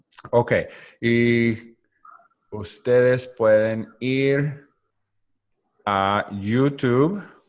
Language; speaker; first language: Spanish; non-native, learner; English